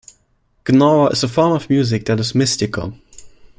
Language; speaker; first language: English; non-native, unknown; German